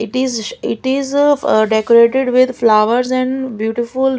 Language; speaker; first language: English; non-native, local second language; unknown